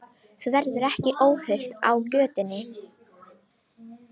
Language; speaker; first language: Icelandic; non-native, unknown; Romanian